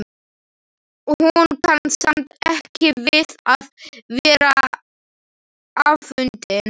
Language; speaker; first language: Icelandic; non-native, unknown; Slovak